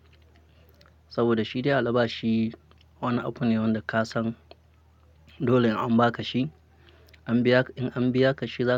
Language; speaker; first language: Hausa; non-native, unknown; Akan